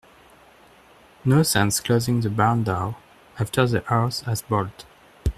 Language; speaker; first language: English; non-native, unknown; French